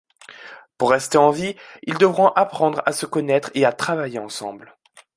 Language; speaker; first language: French; native; French